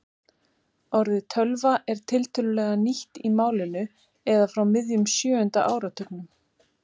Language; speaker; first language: Icelandic; native; Icelandic